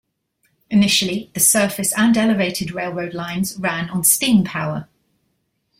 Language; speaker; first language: English; native; English